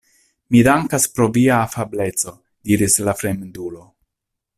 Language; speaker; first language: Esperanto; non-native, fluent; Italian